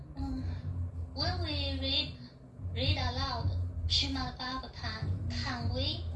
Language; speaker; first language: English; non-native, fluent; Chinese